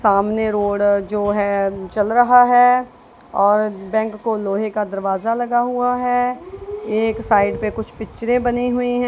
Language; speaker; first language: Hindi; non-native, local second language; Punjabi